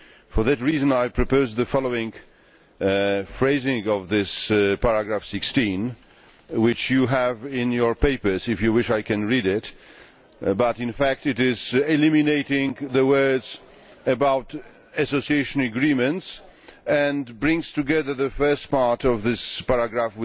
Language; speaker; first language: English; non-native, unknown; Polish